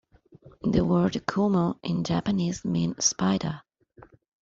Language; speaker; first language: English; non-native, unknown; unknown